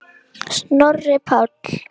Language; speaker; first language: Icelandic; native; Icelandic